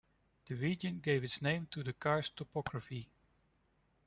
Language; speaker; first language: English; non-native, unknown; Dutch